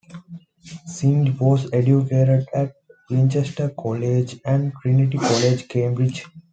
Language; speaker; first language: English; non-native, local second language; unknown